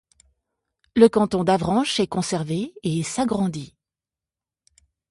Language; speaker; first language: French; native; French